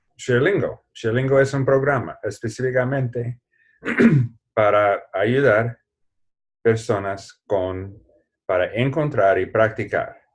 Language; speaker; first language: Spanish; non-native, fluent; English